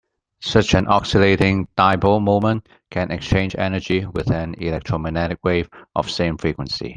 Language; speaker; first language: English; non-native, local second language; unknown